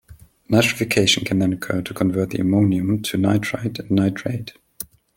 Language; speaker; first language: English; non-native, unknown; German